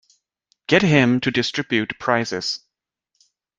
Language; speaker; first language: English; non-native, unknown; Chinese